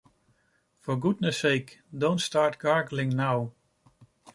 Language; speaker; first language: English; non-native, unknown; Dutch